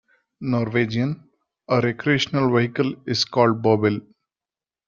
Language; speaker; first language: English; non-native, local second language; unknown